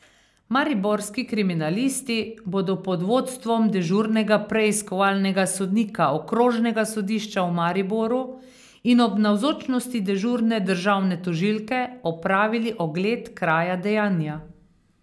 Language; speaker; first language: Slovenian; native; Slovenian